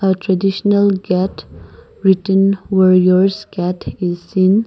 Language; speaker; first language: English; non-native, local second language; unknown